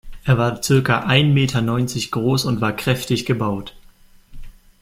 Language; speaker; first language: German; native; German